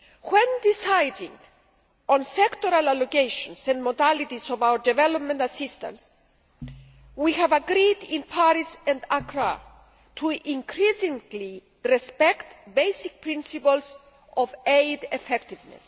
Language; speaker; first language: English; non-native, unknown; Greek